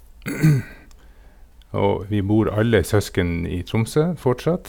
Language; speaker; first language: Norwegian; native; Norwegian